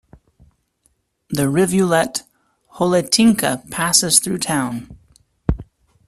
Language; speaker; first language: English; native; English